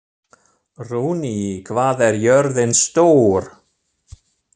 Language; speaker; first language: Icelandic; non-native, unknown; German